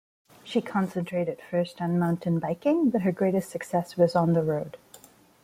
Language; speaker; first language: English; non-native, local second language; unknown